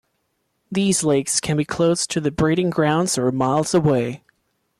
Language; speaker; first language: English; non-native, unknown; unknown